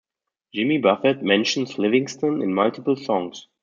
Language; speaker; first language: English; non-native, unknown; German